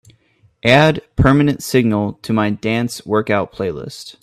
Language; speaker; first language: English; native; English